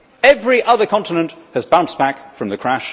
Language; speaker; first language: English; native; English